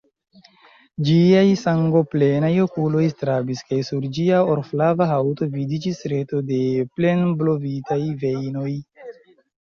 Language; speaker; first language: Esperanto; non-native, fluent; Chinese